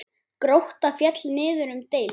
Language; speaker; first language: Icelandic; native; Icelandic